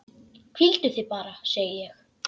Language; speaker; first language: Icelandic; native; Icelandic